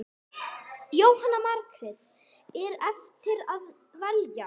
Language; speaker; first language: Icelandic; non-native, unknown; English